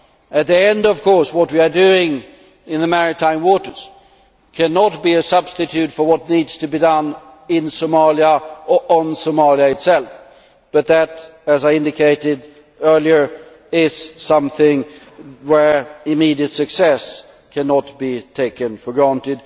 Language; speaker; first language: English; non-native, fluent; Swedish